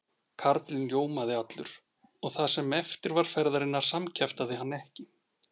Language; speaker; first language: Icelandic; native; Icelandic